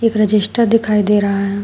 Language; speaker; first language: Hindi; native; Hindi